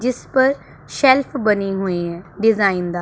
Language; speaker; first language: Hindi; non-native, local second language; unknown